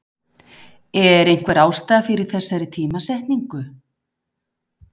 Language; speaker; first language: Icelandic; native; Icelandic